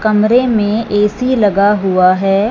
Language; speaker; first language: Hindi; non-native, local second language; Punjabi